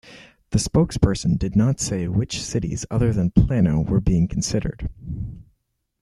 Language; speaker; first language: English; native; English